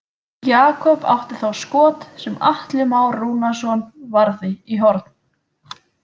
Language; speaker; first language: Icelandic; native; Icelandic